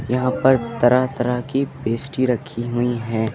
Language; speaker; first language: Hindi; native; Hindi